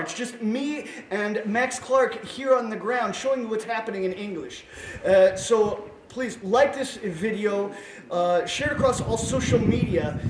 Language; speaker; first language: English; native; English